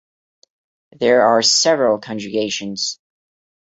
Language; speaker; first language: English; non-native, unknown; Portuguese